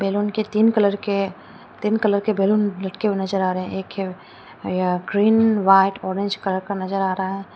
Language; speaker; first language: Hindi; non-native, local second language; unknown